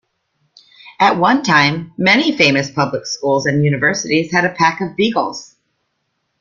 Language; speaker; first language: English; native; English